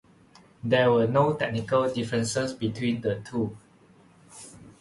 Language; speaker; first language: English; non-native, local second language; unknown